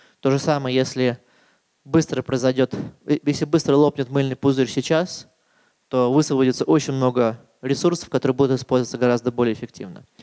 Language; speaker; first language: Russian; native; Russian